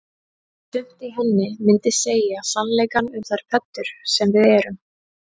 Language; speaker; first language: Icelandic; native; Icelandic